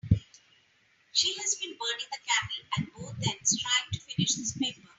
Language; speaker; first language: English; non-native, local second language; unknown